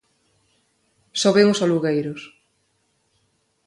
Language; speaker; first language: Galician; non-native, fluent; Spanish